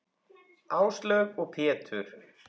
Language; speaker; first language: Icelandic; native; Icelandic